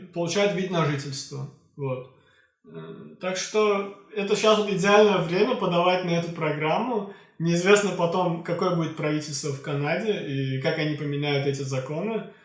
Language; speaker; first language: Russian; non-native, local second language; Azerbaijani